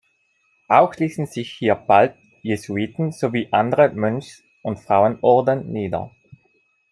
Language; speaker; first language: German; non-native, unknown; Italian